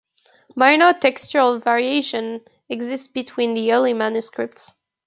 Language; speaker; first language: English; native; English